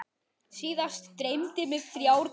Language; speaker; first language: Icelandic; native; Icelandic